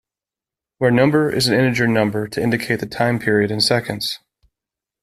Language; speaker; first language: English; native; English